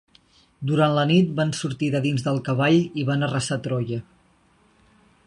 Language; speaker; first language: Catalan; native; Catalan